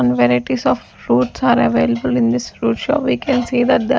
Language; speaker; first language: English; non-native, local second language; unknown